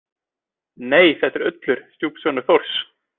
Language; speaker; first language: Icelandic; native; Icelandic